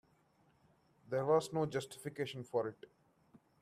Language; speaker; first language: English; non-native, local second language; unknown